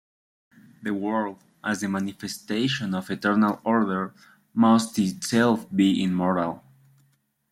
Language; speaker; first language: English; native; English